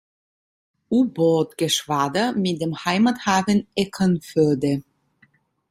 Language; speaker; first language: German; non-native, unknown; Italian